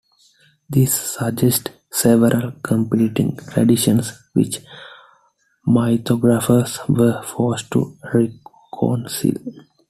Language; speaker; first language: English; non-native, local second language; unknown